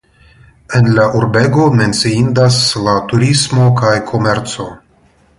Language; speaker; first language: Esperanto; non-native, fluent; Russian